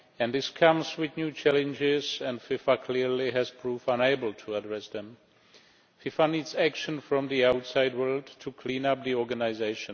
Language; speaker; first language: English; non-native, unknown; Czech